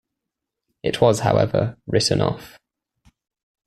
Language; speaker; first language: English; native; English